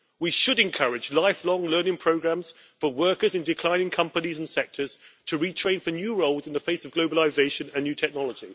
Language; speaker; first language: English; native; English